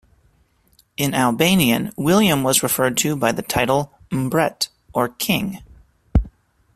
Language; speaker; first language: English; native; English